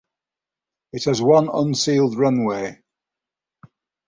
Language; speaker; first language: English; native; English